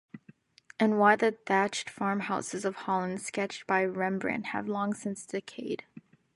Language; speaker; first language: English; native; English